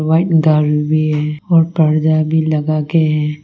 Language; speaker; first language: Hindi; non-native, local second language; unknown